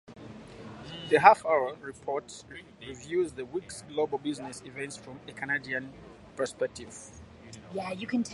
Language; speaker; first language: English; non-native, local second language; Malay